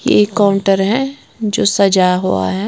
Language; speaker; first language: Hindi; non-native, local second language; Punjabi